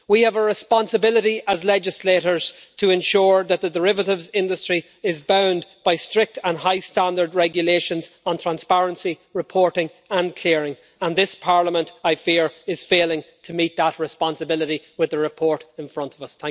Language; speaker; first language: English; native; English